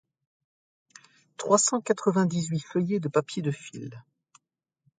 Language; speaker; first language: French; native; French